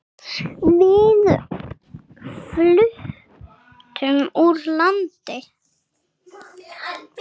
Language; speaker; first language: Icelandic; non-native, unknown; English